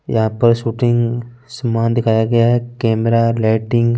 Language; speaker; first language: Hindi; non-native, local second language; Punjabi